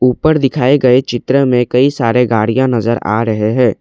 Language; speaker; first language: Hindi; non-native, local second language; Assamese